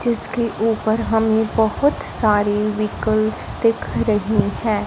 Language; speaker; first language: Hindi; non-native, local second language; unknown